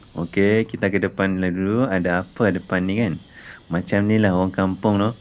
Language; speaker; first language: Malay; non-native, related language; Indonesian